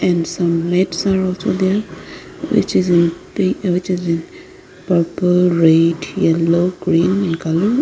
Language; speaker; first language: English; non-native, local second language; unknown